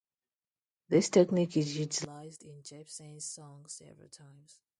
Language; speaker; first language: English; non-native, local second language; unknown